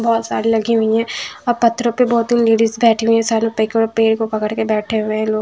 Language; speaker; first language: Hindi; non-native, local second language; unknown